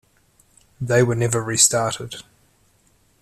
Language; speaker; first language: English; native; English